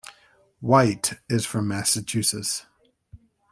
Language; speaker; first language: English; native; English